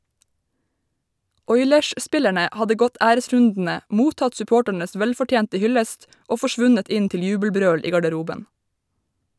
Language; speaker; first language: Norwegian; native; Norwegian